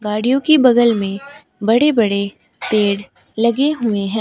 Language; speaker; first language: Hindi; native; Hindi